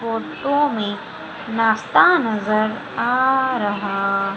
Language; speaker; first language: Hindi; native; Hindi